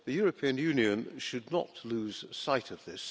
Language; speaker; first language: English; non-native, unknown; Hungarian